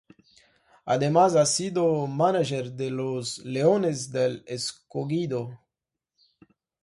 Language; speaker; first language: Spanish; non-native, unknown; Portuguese